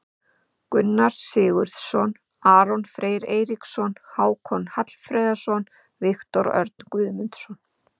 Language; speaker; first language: Icelandic; native; Icelandic